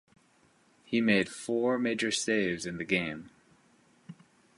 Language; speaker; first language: English; native; English